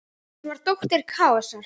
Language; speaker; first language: Icelandic; native; Icelandic